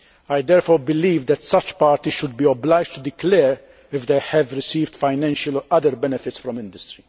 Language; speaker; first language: English; non-native, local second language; Maltese